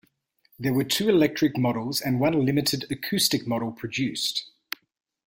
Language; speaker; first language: English; native; English